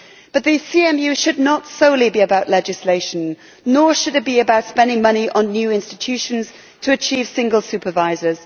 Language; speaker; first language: English; native; English